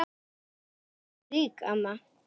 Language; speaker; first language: Icelandic; native; Icelandic